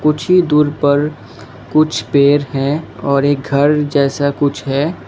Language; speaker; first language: Hindi; non-native, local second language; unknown